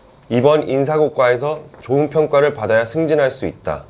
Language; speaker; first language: Korean; early bilingual, heritage; Korean